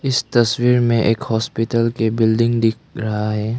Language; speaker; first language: Hindi; non-native, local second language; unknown